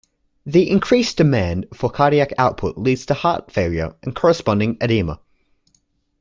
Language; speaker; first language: English; native; English